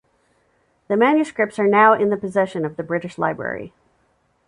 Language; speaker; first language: English; native; English